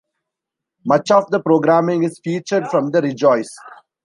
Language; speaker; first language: English; non-native, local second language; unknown